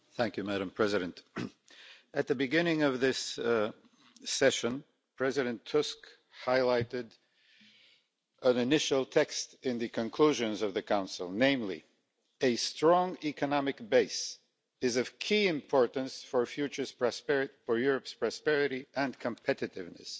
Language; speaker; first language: English; non-native, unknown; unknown